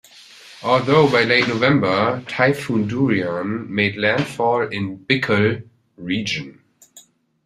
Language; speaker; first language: English; non-native, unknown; German